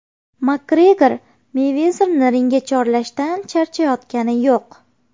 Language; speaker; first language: Uzbek; native; Uzbek